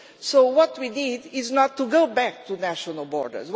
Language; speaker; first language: English; non-native, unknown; Portuguese